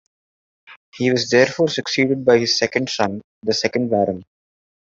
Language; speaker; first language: English; non-native, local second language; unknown